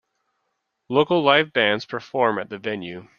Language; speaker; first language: English; native; English